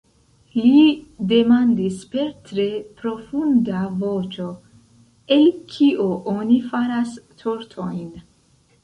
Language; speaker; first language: Esperanto; non-native, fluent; Central Kurdish